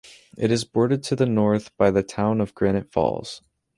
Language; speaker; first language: English; native; English